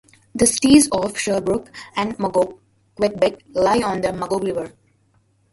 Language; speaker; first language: English; non-native, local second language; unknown